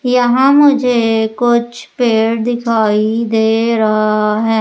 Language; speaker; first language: Hindi; native; Hindi